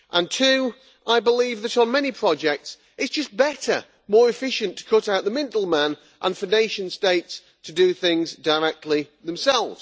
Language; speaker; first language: English; native; English